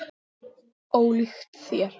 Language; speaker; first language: Icelandic; non-native, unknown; English